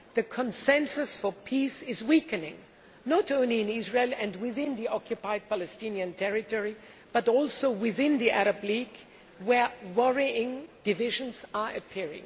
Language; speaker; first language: English; non-native, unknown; German